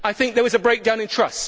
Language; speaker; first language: English; native; English